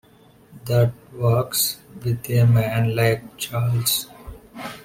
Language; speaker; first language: English; non-native, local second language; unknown